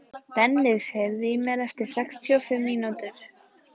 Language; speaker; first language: Icelandic; native; Icelandic